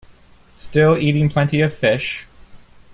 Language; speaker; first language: English; native; English